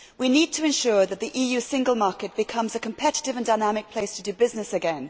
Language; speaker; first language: English; native; English